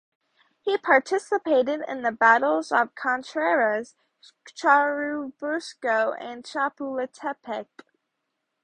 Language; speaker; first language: English; native; English